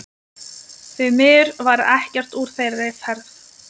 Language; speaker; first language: Icelandic; non-native, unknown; Lithuanian